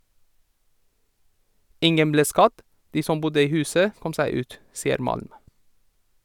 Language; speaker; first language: Norwegian; non-native, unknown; Persian